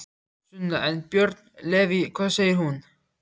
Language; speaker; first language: Icelandic; native; Icelandic